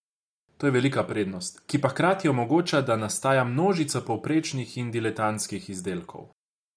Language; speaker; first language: Slovenian; non-native, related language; Croatian